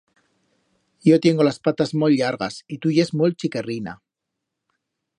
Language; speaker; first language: Aragonese; native; Aragonese